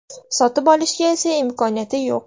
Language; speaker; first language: Uzbek; non-native, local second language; Russian